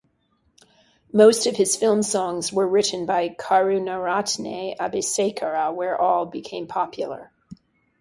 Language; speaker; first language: English; native; English